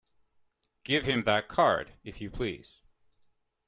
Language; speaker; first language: English; native; English